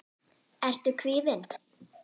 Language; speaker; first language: Icelandic; non-native, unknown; German